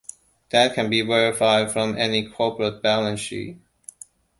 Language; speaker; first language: English; non-native, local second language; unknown